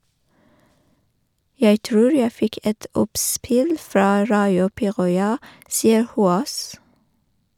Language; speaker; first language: Norwegian; non-native, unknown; Persian